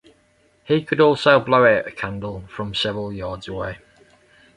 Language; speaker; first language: English; native; English